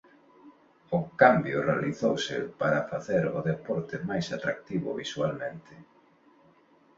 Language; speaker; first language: Galician; non-native, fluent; Spanish